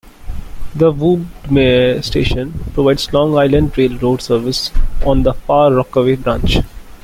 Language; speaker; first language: English; non-native, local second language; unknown